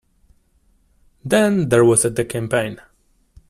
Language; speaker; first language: English; non-native, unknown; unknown